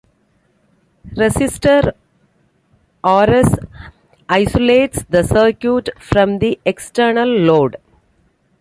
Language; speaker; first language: English; non-native, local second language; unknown